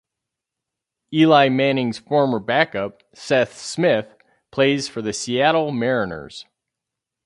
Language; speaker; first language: English; native; English